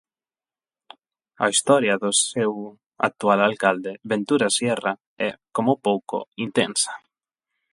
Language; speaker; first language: Galician; non-native, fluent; Spanish